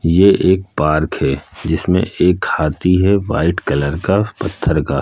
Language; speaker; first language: Hindi; native; Hindi